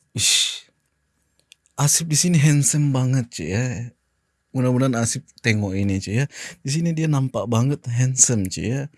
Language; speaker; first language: Indonesian; native; Indonesian